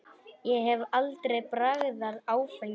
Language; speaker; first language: Icelandic; non-native, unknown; Polish